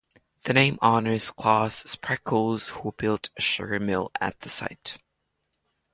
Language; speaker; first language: English; non-native, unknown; Latvian